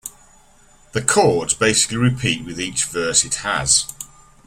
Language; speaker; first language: English; native; English